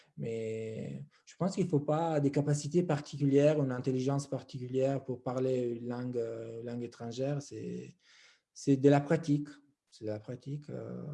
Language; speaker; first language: French; non-native, fluent; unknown